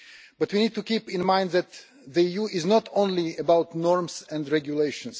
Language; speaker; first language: English; non-native, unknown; Russian